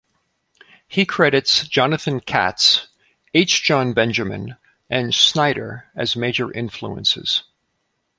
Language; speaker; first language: English; native; English